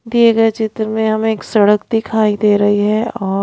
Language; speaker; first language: Hindi; non-native, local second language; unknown